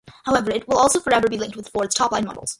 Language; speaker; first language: English; early bilingual, other home language; Malayalam